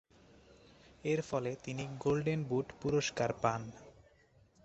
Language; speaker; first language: Bangla; non-native, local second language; Chittagonian